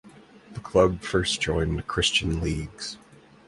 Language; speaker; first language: English; native; English